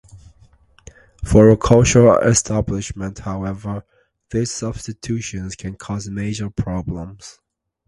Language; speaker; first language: English; native; English